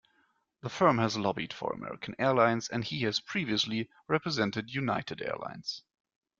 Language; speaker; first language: English; non-native, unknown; German